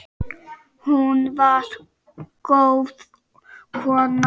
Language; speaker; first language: Icelandic; non-native, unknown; Czech